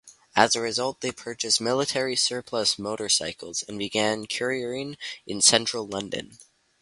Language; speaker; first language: English; native; English